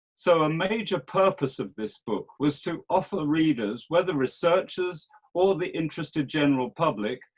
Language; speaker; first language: English; native; English